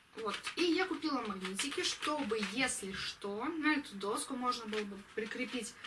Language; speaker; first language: Russian; native; Russian